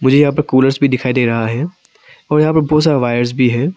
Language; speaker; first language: Hindi; non-native, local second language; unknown